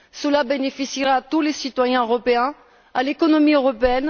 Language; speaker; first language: French; non-native, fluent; Bulgarian